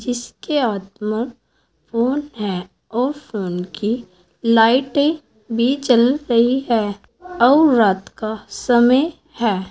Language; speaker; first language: Hindi; native; Hindi